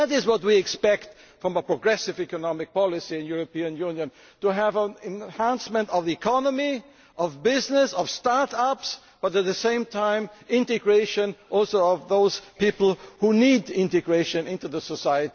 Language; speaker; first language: English; non-native, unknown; German